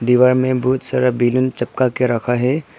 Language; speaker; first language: Hindi; non-native, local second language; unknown